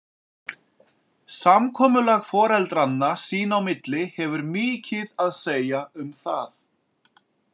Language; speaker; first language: Icelandic; native; Icelandic